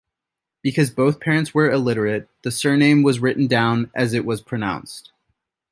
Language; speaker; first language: English; native; English